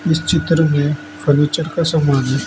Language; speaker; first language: Hindi; native; Hindi